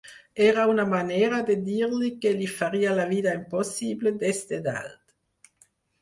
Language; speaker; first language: Catalan; non-native, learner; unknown